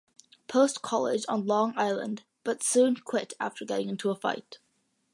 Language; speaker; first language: English; early bilingual, other home language; Malayalam